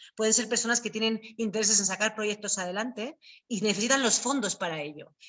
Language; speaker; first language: Spanish; native; Spanish